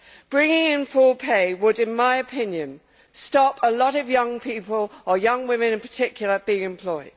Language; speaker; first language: English; native; English